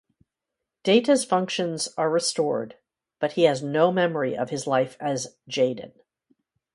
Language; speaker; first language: English; native; English